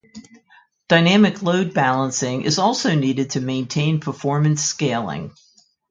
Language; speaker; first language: English; native; English